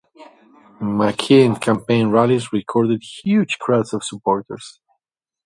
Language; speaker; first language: English; non-native, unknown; Basque